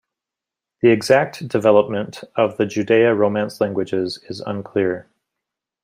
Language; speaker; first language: English; native; English